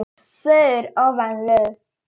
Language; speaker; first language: Icelandic; non-native, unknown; Polish